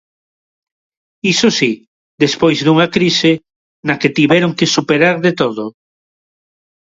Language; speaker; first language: Galician; non-native, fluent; Spanish